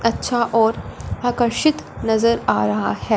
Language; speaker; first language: Hindi; non-native, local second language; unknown